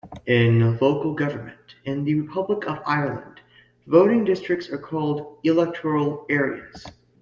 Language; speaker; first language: English; native; English